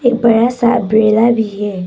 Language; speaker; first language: Hindi; non-native, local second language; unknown